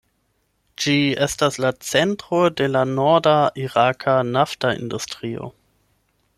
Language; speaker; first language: Esperanto; non-native, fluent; German